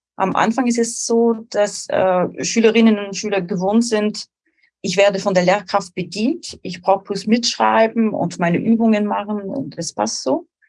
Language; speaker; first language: German; non-native, fluent; French